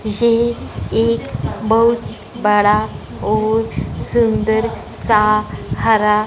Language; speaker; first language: Hindi; non-native, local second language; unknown